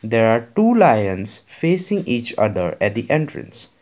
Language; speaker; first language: English; non-native, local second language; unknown